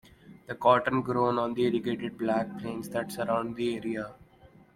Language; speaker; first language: English; non-native, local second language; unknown